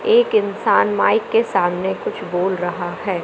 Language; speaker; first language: Hindi; native; Hindi